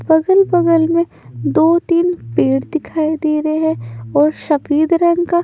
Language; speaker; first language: Hindi; non-native, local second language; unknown